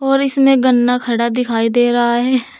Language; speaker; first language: Hindi; native; Hindi